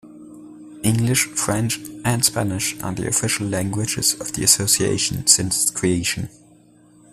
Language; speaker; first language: English; non-native, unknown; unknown